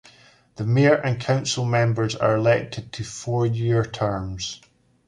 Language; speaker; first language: English; native; English